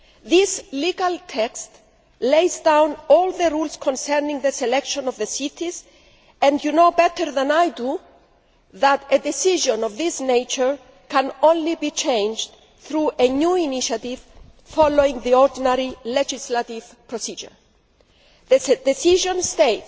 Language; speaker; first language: English; non-native, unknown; Greek